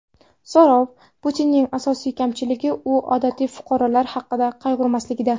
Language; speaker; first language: Uzbek; non-native, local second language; Kara-Kalpak